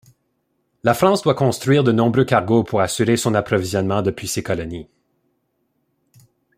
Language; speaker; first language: French; native; French